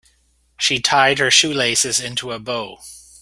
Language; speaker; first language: English; native; English